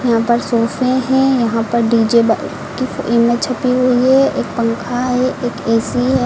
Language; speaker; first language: Hindi; native; Hindi